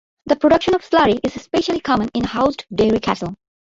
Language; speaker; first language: English; non-native, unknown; Bangla